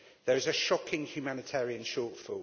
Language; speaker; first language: English; native; English